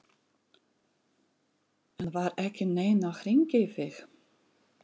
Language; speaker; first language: Icelandic; non-native, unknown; Russian